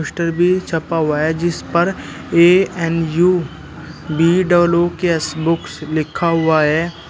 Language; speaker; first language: Hindi; native; Hindi